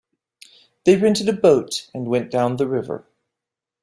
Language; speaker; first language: English; native; English